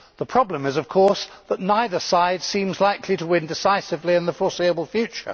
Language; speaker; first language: English; native; English